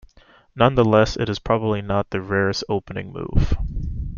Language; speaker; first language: English; native; English